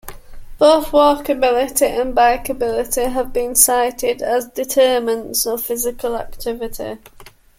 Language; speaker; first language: English; native; English